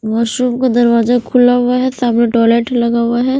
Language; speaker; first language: Hindi; non-native, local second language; Punjabi